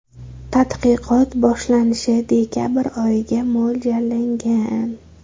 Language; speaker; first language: Uzbek; native; Uzbek